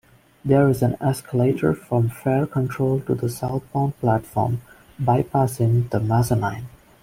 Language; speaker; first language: English; non-native, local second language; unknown